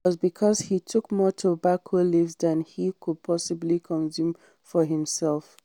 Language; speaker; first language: English; non-native, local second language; Hausa